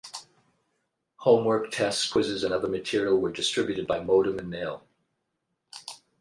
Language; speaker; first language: English; native; English